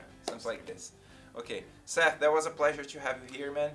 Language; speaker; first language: English; non-native, fluent; Portuguese